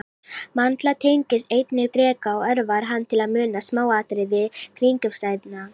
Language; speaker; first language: Icelandic; native; Icelandic